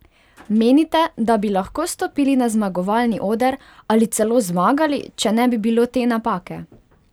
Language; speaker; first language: Slovenian; non-native, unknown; Hungarian